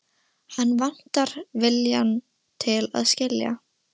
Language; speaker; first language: Icelandic; non-native, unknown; Russian